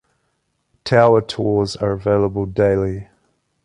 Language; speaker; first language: English; native; English